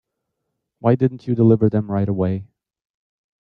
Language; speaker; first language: English; native; English